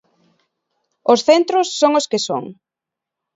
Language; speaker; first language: Galician; non-native, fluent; Spanish